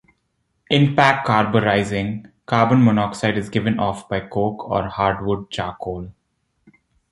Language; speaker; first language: English; non-native, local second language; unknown